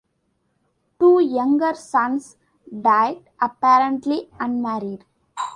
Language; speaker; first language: English; non-native, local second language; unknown